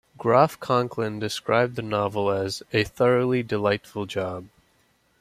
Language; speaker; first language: English; native; English